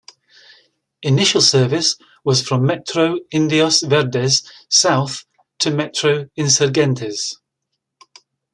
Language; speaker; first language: English; native; English